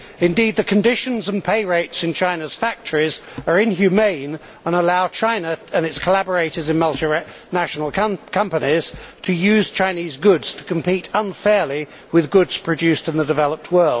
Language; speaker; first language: English; native; English